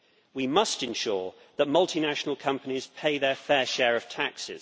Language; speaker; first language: English; native; English